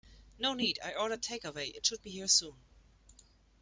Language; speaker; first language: English; non-native, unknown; German